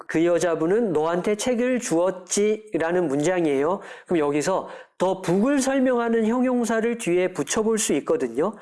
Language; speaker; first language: Korean; native; Korean